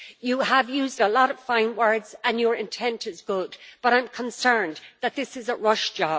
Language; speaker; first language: English; native; English